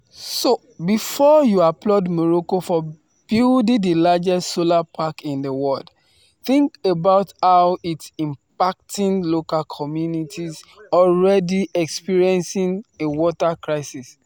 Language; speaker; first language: English; non-native, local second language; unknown